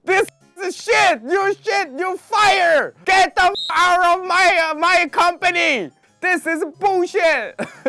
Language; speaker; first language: English; non-native, learner; Korean